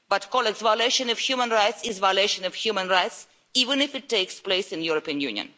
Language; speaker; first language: English; non-native, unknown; Russian